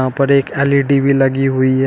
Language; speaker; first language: Hindi; native; Hindi